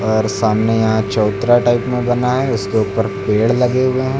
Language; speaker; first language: Hindi; native; Hindi